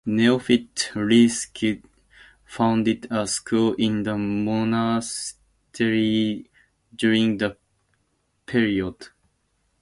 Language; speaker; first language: English; native; English